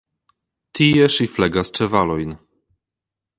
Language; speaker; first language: Esperanto; non-native, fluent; Polish